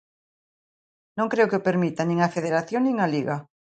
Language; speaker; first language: Galician; native; Galician